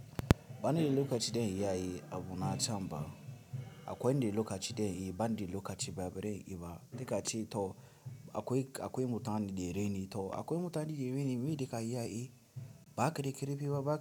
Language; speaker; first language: Hausa; non-native, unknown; Tiv